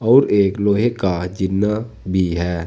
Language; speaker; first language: Hindi; native; Hindi